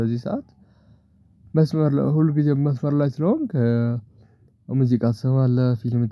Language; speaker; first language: Amharic; non-native, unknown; Tigrinya